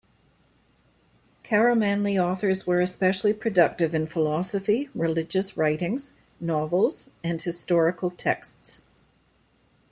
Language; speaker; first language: English; native; English